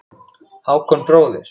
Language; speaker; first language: Icelandic; native; Icelandic